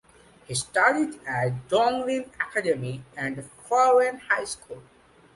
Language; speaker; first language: English; non-native, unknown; Bangla